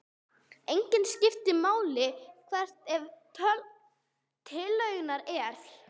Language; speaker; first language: Icelandic; non-native, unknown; English